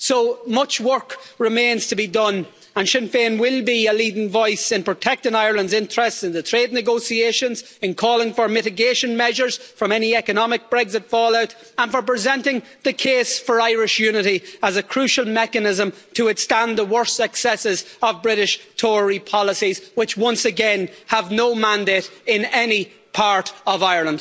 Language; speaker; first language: English; native; English